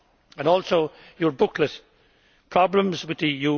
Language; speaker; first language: English; native; English